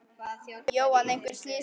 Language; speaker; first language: Icelandic; native; Icelandic